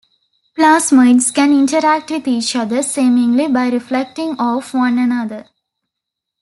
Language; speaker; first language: English; non-native, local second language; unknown